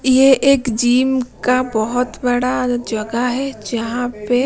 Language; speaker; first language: Hindi; non-native, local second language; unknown